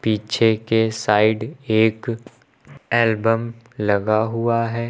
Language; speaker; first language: Hindi; native; Hindi